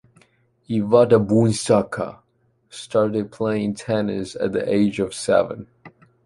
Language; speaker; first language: English; non-native, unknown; Chinese